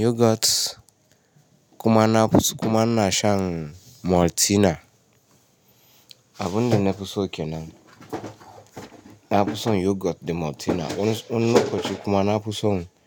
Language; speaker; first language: Hausa; non-native, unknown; Yoruba